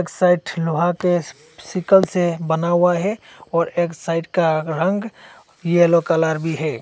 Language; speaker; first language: Hindi; non-native, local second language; Bangla